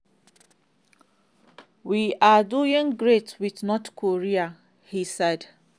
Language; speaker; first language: English; non-native, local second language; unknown